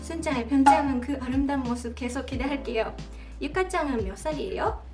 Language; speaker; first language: Korean; non-native, fluent; Japanese